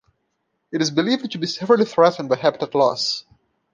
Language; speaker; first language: English; non-native, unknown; Portuguese